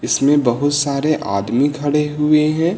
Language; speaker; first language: Hindi; native; Hindi